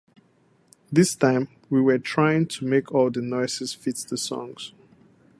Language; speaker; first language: English; non-native, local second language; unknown